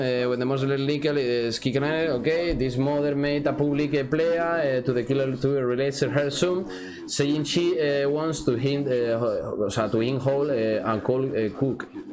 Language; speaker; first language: English; non-native, learner; Spanish